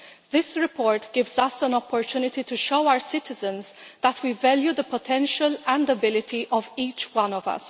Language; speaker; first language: English; non-native, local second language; Maltese